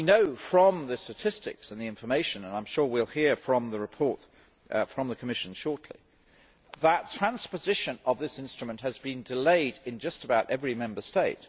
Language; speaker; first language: English; native; English